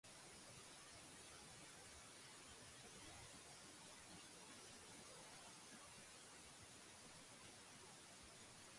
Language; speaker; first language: English; native; English